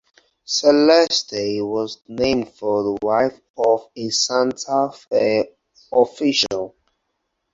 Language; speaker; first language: English; non-native, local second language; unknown